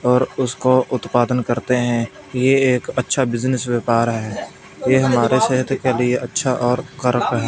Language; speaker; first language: Hindi; non-native, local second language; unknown